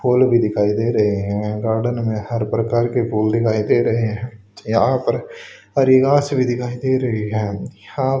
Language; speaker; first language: Hindi; native; Hindi